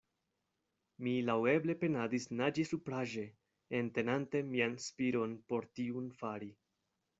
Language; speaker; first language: Esperanto; non-native, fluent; Spanish